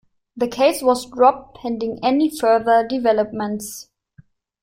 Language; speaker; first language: English; non-native, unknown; German